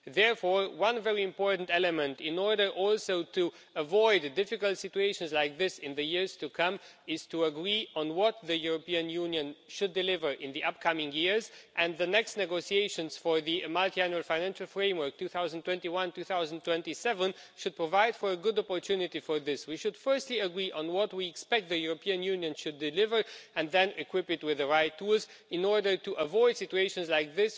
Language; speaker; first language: English; non-native, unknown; Romanian